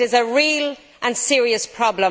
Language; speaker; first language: English; native; English